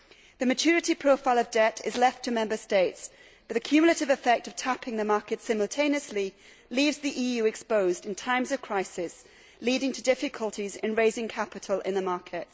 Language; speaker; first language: English; native; English